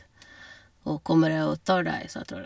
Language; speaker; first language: Norwegian; non-native, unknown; Hungarian